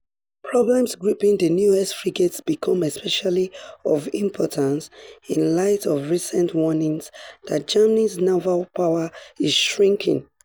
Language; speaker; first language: English; non-native, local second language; Yoruba